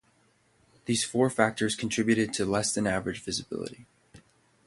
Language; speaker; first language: English; native; English